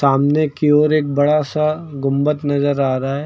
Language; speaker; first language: Hindi; native; Hindi